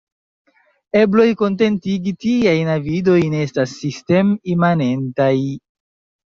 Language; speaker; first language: Esperanto; non-native, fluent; Chinese